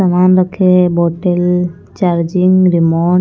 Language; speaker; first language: Hindi; non-native, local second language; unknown